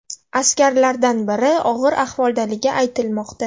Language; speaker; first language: Uzbek; non-native, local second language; Russian